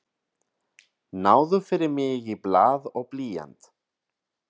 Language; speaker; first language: Icelandic; non-native, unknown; Catalan